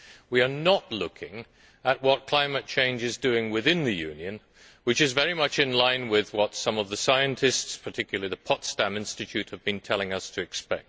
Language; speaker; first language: English; native; English